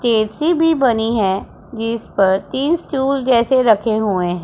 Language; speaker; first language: Hindi; non-native, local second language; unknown